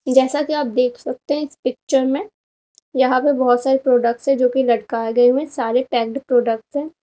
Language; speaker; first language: Hindi; native; Hindi